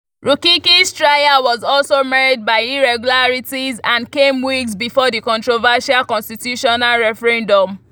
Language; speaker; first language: English; non-native, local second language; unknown